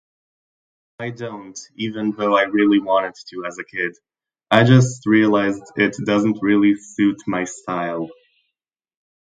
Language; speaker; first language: English; non-native, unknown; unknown